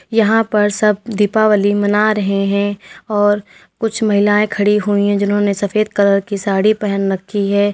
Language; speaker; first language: Hindi; native; Hindi